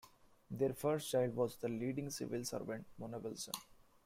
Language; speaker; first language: English; non-native, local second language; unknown